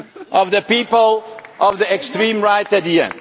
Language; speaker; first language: English; non-native, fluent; Dutch